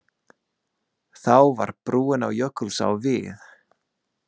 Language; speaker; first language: Icelandic; non-native, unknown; English